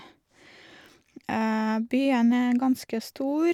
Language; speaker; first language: Norwegian; non-native, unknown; Russian